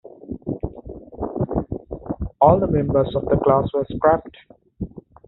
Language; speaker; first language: English; native; English